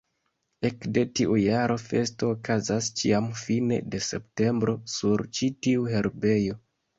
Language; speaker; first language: Esperanto; non-native, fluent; Kinyarwanda